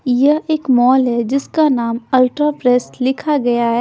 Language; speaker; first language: Hindi; non-native, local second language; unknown